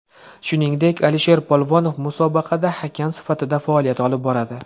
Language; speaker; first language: Uzbek; native; Uzbek